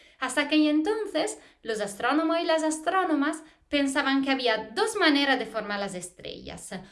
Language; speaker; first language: Spanish; non-native, fluent; Italian